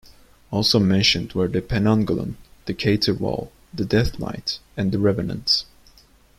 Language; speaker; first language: English; non-native, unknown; Turkish